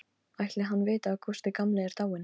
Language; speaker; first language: Icelandic; non-native, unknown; Polish